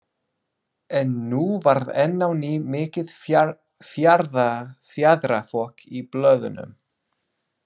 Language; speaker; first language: Icelandic; non-native, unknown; English